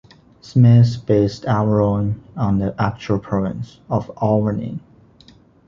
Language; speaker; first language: English; non-native, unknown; Chinese